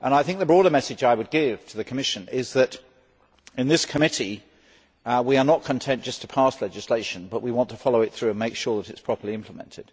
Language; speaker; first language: English; native; English